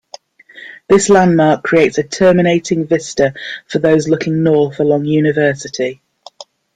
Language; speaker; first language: English; native; English